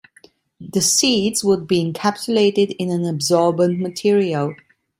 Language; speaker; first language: English; non-native, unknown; Italian